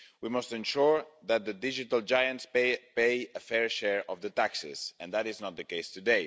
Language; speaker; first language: English; non-native, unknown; Spanish